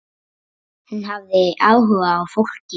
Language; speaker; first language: Icelandic; native; Icelandic